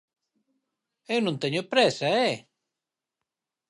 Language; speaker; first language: Galician; native; Galician